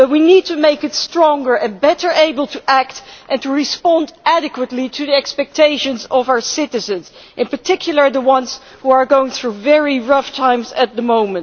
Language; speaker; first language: English; non-native, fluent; Dutch